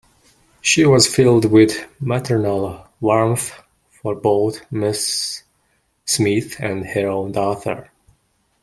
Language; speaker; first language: English; non-native, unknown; Mongolian